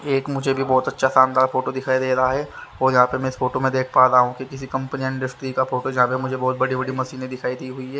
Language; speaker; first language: Hindi; native; Hindi